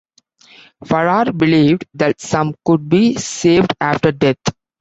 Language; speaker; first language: English; non-native, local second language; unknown